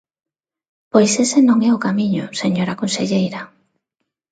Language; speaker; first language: Galician; non-native, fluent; Spanish